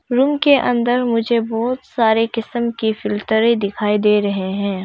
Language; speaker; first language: Hindi; non-native, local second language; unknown